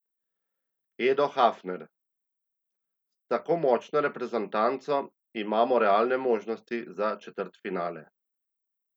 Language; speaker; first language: Slovenian; native; Slovenian